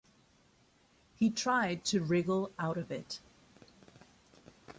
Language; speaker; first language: English; native; English